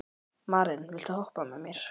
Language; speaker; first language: Icelandic; native; Icelandic